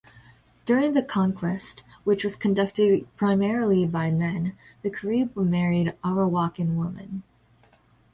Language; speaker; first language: English; native; English